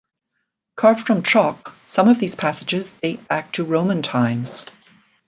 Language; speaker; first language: English; native; English